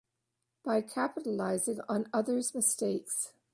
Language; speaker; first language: English; native; English